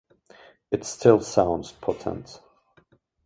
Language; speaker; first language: English; native; English